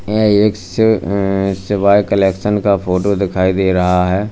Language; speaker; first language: Hindi; native; Hindi